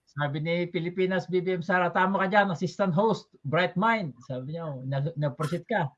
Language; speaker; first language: Filipino; non-native, local second language; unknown